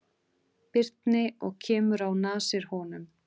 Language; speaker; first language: Icelandic; non-native, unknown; Portuguese